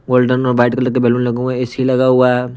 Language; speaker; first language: Hindi; non-native, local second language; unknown